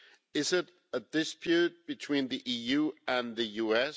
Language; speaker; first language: English; non-native, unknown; German